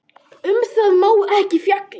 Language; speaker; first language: Icelandic; non-native, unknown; Polish